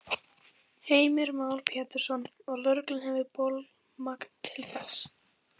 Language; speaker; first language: Icelandic; native; Icelandic